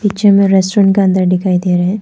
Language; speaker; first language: Hindi; non-native, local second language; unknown